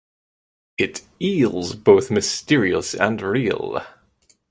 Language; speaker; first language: English; native; English